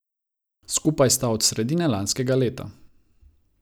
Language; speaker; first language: Slovenian; non-native, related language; Croatian